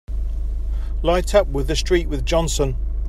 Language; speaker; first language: English; native; English